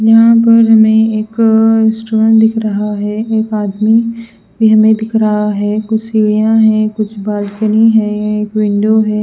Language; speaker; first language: Hindi; non-native, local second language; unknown